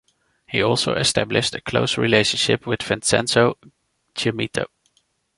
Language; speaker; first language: English; non-native, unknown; Dutch